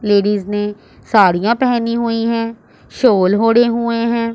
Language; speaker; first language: Hindi; non-native, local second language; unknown